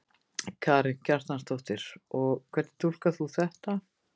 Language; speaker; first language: Icelandic; native; Icelandic